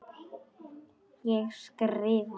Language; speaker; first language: Icelandic; non-native, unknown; Polish